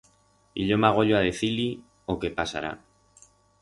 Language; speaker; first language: Aragonese; non-native, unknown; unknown